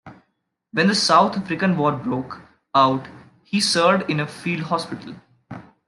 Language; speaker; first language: English; non-native, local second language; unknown